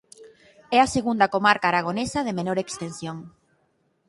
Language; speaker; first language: Galician; native; Galician